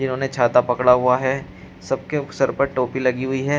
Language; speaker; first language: Hindi; native; Hindi